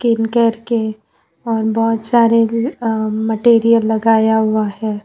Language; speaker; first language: Hindi; non-native, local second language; Gujarati